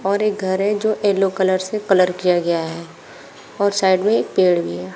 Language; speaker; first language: Hindi; native; Hindi